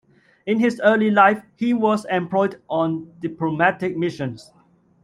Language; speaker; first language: English; non-native, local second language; Cantonese